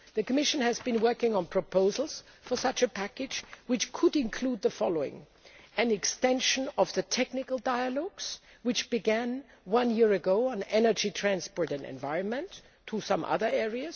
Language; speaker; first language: English; non-native, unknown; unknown